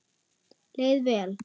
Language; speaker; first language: Icelandic; non-native, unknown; German